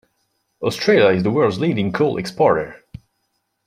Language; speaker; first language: English; non-native, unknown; French